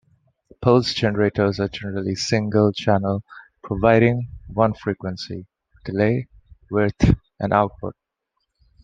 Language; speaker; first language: English; non-native, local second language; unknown